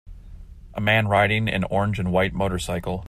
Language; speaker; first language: English; native; English